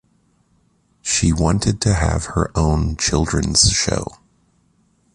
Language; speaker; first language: English; native; English